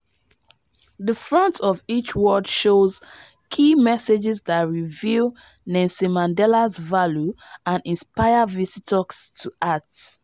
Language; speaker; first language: English; non-native, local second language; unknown